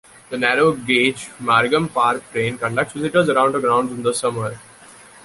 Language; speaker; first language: English; non-native, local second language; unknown